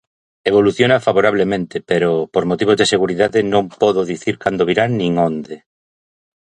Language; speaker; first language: Galician; native; Galician